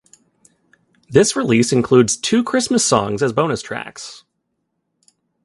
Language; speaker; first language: English; native; English